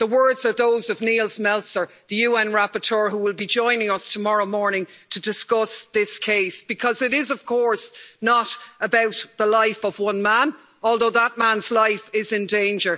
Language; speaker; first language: English; native; English